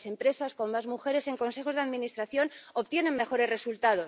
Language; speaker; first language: Spanish; native; Spanish